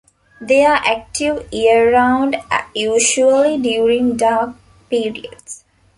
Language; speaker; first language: English; non-native, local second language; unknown